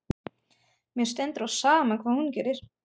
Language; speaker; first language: Icelandic; non-native, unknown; German